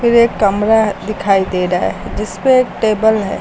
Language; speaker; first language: Hindi; native; Hindi